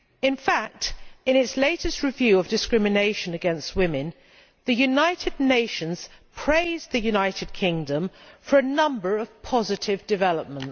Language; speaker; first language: English; native; English